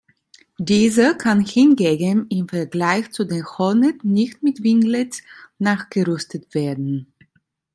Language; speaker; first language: German; non-native, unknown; Italian